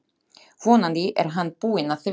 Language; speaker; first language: Icelandic; non-native, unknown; Slovak